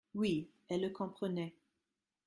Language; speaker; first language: French; non-native, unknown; German